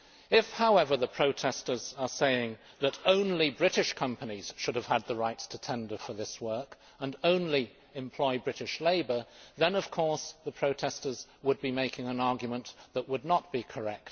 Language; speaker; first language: English; native; English